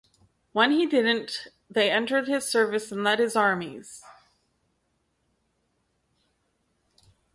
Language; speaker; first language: English; native; English